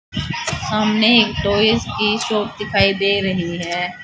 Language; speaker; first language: Hindi; native; Hindi